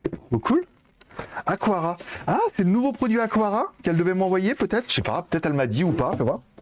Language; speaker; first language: French; native; French